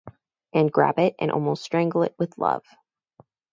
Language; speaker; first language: English; native; English